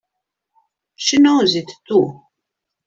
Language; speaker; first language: English; native; English